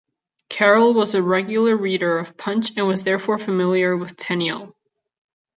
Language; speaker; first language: English; non-native, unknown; Catalan